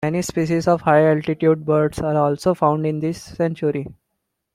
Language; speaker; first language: English; non-native, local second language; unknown